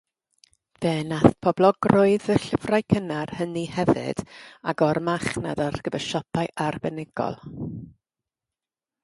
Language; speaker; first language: Welsh; non-native, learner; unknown